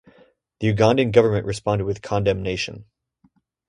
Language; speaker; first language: English; native; English